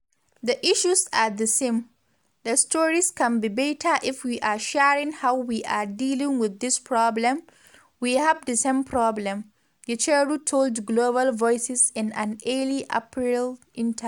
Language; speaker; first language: English; non-native, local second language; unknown